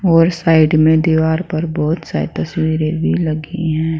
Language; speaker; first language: Hindi; native; Hindi